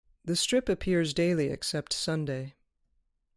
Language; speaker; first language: English; native; English